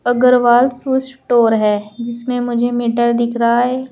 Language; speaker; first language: Hindi; native; Hindi